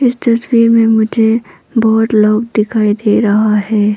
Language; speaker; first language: Hindi; non-native, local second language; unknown